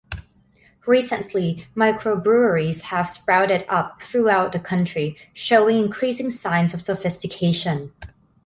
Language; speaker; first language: English; non-native, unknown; Thai